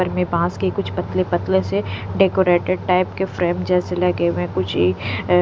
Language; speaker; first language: Hindi; non-native, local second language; Punjabi